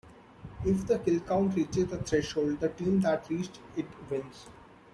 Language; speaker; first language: English; non-native, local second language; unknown